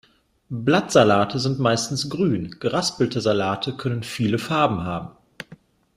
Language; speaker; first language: German; native; German